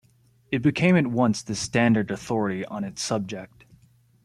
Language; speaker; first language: English; native; English